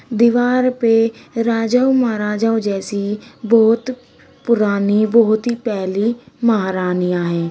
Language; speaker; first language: Hindi; native; Hindi